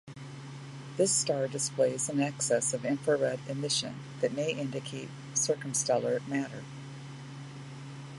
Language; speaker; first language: English; native; English